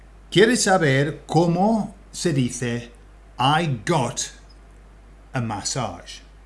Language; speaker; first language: Spanish; non-native, fluent; English